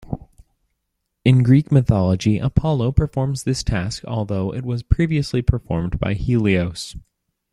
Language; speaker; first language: English; native; English